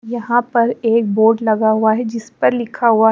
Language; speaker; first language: Hindi; non-native, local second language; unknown